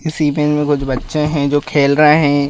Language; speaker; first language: Hindi; native; Hindi